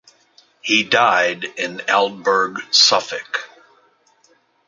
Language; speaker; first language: English; native; English